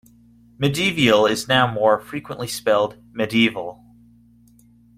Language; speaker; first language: English; native; English